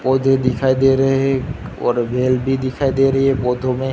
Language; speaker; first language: Hindi; non-native, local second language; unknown